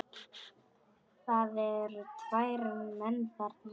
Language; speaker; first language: Icelandic; non-native, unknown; Polish